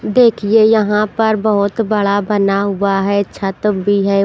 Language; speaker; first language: Hindi; non-native, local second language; Punjabi